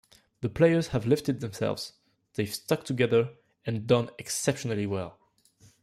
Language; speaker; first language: English; non-native, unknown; French